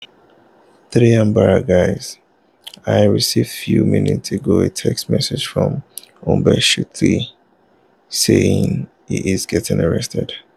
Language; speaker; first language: English; non-native, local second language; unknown